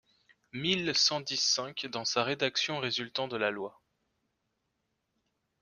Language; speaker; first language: French; native; French